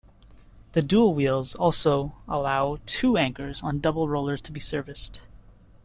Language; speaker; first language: English; native; English